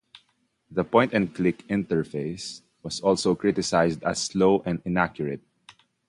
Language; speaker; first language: English; non-native, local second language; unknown